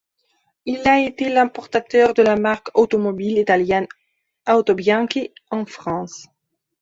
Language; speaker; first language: French; non-native, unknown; Belarusian